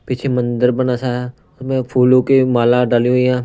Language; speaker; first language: Hindi; non-native, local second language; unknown